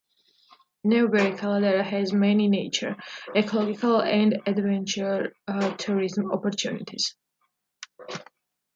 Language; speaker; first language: English; non-native, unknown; Georgian